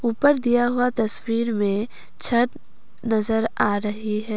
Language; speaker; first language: Hindi; non-native, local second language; Assamese